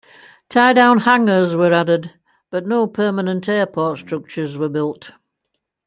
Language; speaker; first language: English; native; English